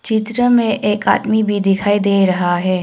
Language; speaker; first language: Hindi; non-native, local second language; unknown